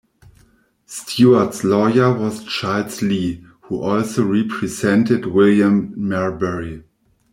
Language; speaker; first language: English; non-native, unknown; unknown